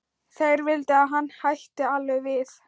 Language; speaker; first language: Icelandic; non-native, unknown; Thai